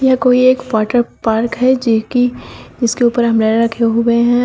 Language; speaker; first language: Hindi; native; Hindi